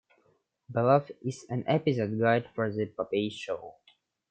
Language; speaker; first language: English; non-native, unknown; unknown